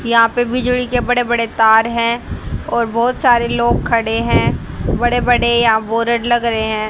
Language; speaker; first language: Hindi; native; Hindi